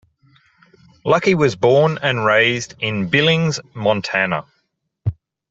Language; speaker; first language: English; native; English